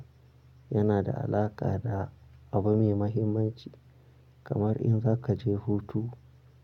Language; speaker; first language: Hausa; non-native, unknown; Akan